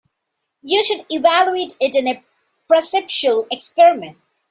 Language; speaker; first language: English; non-native, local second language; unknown